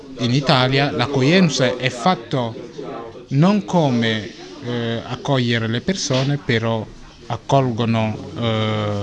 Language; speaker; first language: Italian; non-native, fluent; Sango